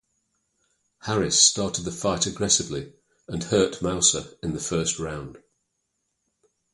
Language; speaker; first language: English; native; English